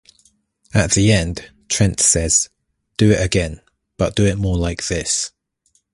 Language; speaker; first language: English; native; English